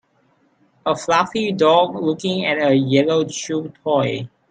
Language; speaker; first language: English; non-native, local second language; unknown